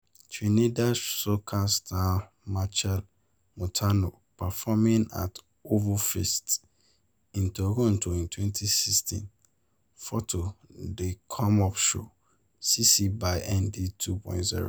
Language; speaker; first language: English; non-native, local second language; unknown